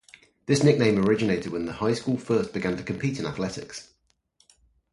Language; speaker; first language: English; native; English